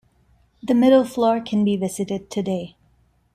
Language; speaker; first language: English; non-native, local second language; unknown